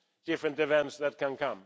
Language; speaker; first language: English; non-native, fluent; Swedish